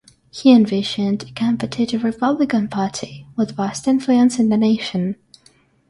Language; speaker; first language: English; non-native, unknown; Russian